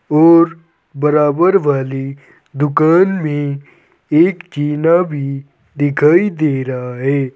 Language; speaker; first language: Hindi; native; Hindi